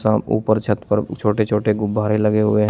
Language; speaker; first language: Hindi; native; Hindi